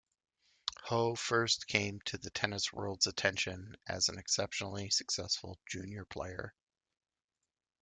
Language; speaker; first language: English; native; English